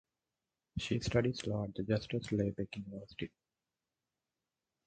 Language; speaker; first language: English; non-native, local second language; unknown